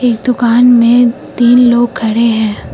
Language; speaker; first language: Hindi; native; Hindi